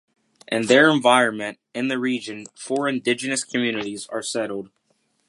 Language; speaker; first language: English; native; English